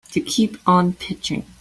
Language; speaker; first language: English; native; English